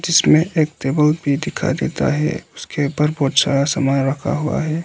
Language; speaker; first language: Hindi; non-native, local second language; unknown